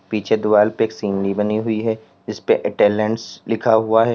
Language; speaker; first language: Hindi; native; Hindi